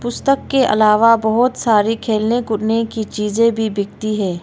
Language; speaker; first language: Hindi; non-native, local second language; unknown